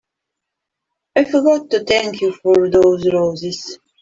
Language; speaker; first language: English; native; English